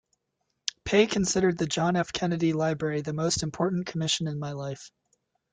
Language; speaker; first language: English; native; English